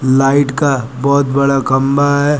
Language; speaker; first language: Hindi; native; Hindi